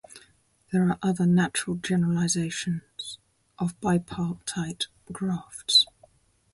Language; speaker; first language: English; native; English